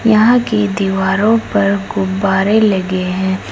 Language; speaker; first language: Hindi; native; Hindi